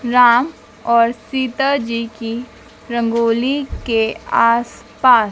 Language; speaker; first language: Hindi; native; Hindi